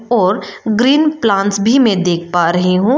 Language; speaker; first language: Hindi; non-native, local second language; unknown